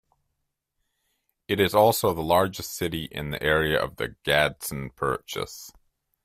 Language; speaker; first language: English; native; English